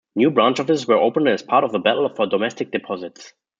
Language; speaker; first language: English; non-native, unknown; German